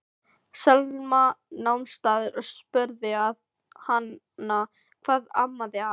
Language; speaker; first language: Icelandic; non-native, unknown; Filipino